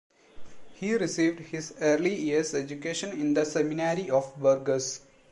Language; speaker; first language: English; non-native, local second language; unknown